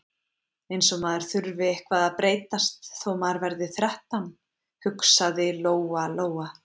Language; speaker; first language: Icelandic; native; Icelandic